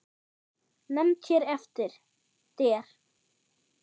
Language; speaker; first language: Icelandic; non-native, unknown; German